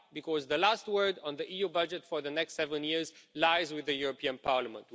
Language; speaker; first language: English; non-native, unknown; Romanian